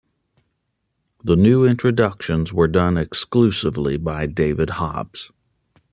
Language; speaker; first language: English; native; English